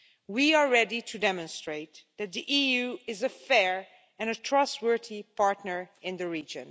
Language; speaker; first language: English; non-native, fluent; Dutch